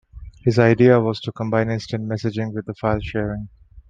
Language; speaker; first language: English; non-native, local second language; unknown